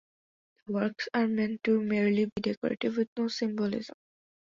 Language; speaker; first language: English; non-native, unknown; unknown